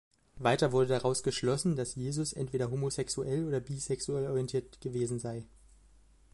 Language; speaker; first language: German; native; German